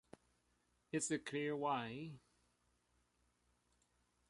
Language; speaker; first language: English; native; English